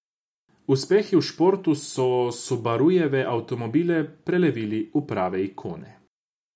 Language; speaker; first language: Slovenian; non-native, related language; Croatian